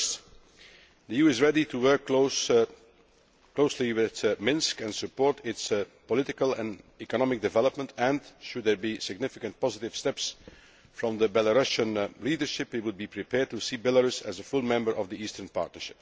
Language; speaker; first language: English; non-native, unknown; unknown